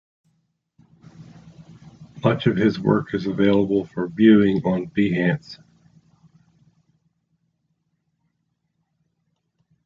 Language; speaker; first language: English; native; English